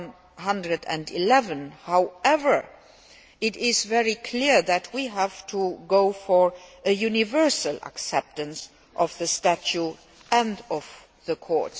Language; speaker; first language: English; non-native, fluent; Luxembourgish